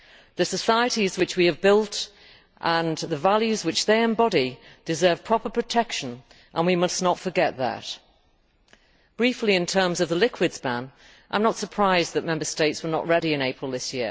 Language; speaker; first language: English; native; English